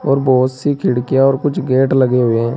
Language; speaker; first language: Hindi; native; Hindi